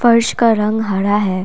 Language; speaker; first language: Hindi; non-native, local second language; Assamese